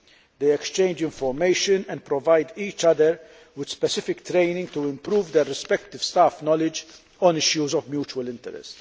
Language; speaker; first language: English; non-native, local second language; Maltese